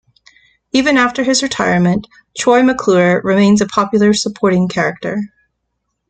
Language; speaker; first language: English; native; English